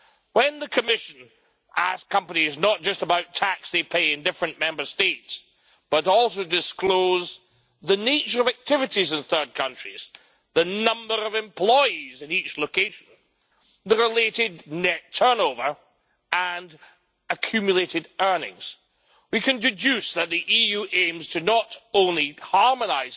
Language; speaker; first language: English; native; English